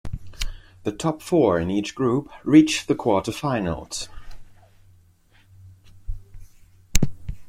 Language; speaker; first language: English; non-native, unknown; Spanish